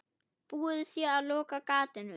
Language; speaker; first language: Icelandic; non-native, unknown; German